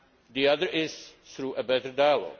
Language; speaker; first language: English; non-native, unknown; Czech